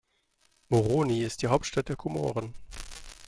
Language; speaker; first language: German; native; German